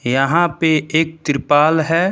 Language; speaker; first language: Hindi; native; Hindi